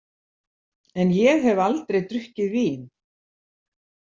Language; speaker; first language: Icelandic; native; Icelandic